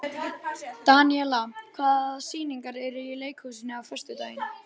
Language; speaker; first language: Icelandic; native; Icelandic